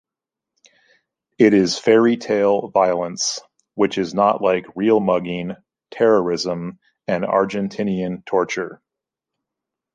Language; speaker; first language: English; native; English